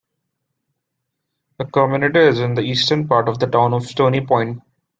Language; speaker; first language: English; non-native, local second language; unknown